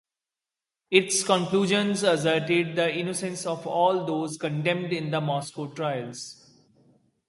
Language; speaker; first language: English; non-native, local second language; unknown